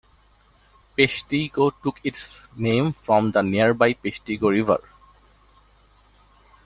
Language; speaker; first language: English; non-native, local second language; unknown